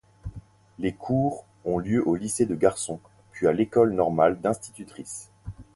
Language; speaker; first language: French; native; French